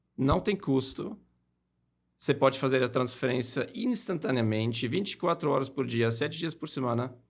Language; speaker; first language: Portuguese; non-native, fluent; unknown